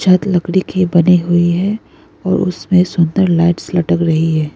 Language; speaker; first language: Hindi; non-native, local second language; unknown